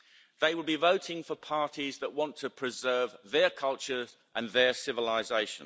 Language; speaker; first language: English; native; English